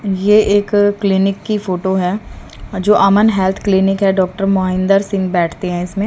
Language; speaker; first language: Hindi; native; Hindi